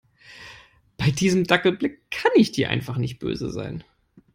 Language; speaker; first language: English; non-native, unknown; German